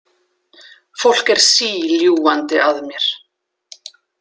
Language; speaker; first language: Icelandic; native; Icelandic